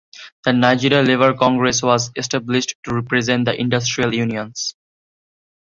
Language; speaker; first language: English; non-native, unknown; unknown